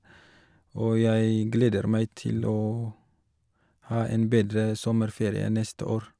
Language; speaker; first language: Norwegian; non-native, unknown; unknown